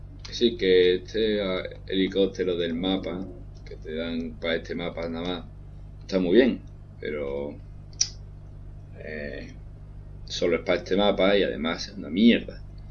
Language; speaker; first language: Spanish; native; Spanish